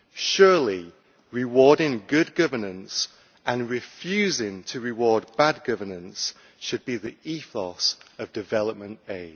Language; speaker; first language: English; native; English